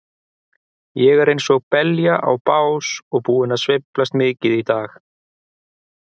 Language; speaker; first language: Icelandic; native; Icelandic